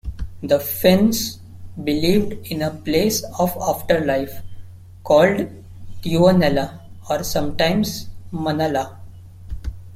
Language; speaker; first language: English; non-native, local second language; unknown